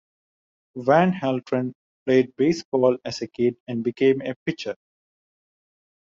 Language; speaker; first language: English; non-native, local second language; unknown